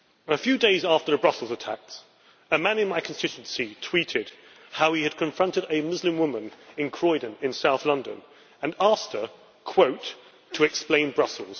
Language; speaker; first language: English; native; English